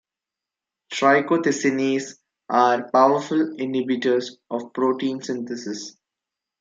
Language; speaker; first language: English; non-native, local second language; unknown